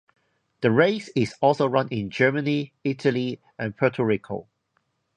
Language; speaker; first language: English; non-native, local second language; Cantonese